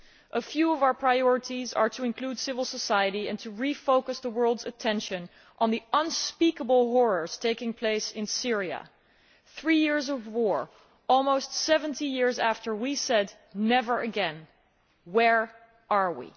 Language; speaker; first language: English; non-native, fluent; Dutch